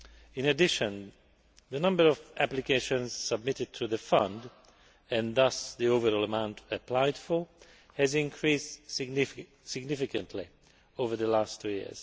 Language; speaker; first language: English; non-native, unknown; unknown